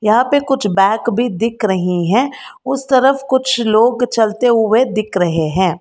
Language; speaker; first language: Hindi; non-native, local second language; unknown